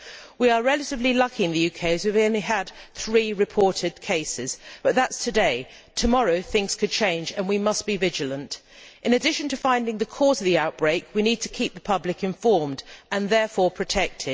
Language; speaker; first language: English; native; English